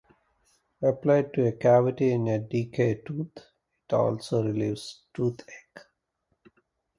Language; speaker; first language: English; non-native, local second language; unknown